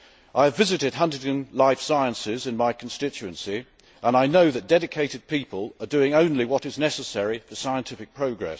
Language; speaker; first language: English; native; English